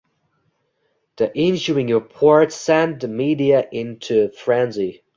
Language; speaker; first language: English; non-native, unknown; Uzbek